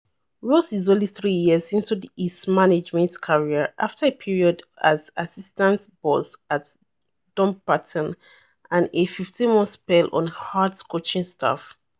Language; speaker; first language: English; non-native, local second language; Yoruba